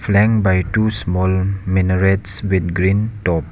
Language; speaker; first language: English; non-native, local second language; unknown